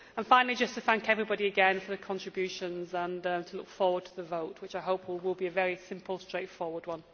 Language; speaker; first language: English; native; English